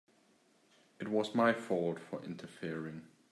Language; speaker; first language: English; native; English